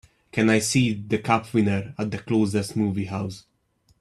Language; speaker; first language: English; native; English